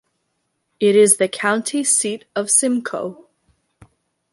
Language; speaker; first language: English; native; English